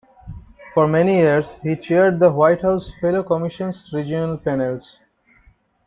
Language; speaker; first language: English; non-native, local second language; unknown